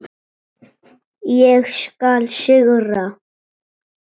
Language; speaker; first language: Icelandic; native; Icelandic